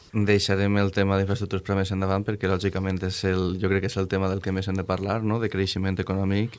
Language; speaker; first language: Catalan; native; Catalan